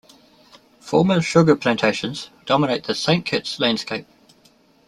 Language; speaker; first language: English; native; English